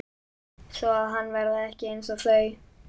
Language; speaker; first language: Icelandic; native; Icelandic